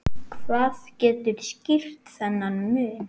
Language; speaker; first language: Icelandic; native; Icelandic